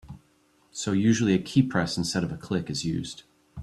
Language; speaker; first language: English; native; English